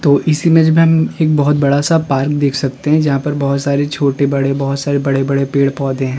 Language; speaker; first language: Hindi; native; Hindi